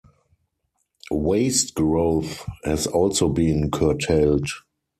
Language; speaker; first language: English; non-native, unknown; German